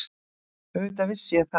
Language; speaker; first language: Icelandic; native; Icelandic